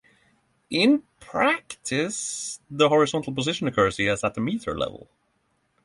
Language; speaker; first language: English; non-native, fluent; Norwegian